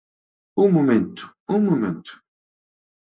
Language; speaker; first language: Galician; native; Galician